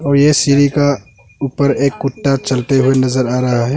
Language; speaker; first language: Hindi; non-native, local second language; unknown